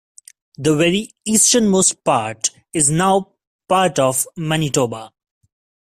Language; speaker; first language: English; non-native, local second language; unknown